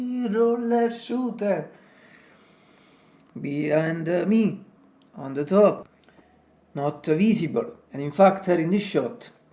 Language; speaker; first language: English; non-native, fluent; Italian